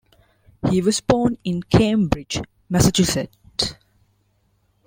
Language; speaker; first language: English; non-native, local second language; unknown